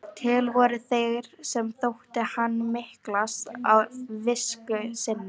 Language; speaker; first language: Icelandic; non-native, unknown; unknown